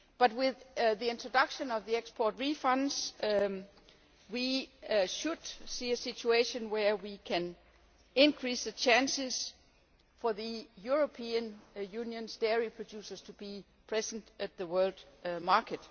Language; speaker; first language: English; non-native, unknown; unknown